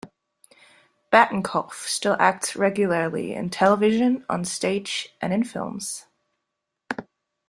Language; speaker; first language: English; non-native, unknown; German